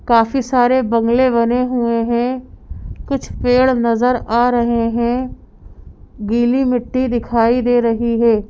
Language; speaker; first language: Hindi; native; Hindi